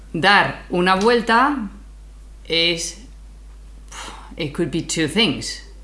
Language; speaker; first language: English; non-native, fluent; Spanish